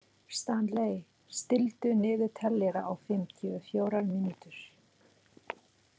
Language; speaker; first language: Icelandic; non-native, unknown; Filipino